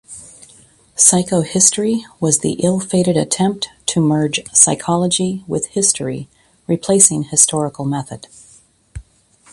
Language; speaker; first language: English; native; English